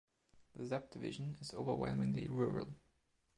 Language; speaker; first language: English; non-native, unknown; German